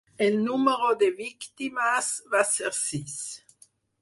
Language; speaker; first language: Catalan; non-native, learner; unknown